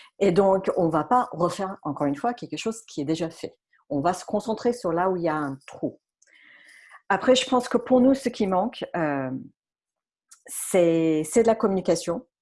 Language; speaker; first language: French; non-native, fluent; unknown